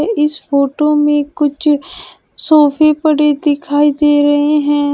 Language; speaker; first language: Hindi; native; Hindi